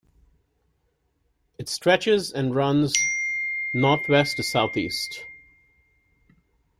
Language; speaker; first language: English; non-native, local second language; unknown